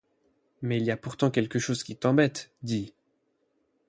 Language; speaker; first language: French; native; French